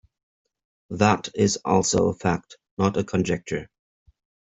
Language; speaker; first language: English; native; English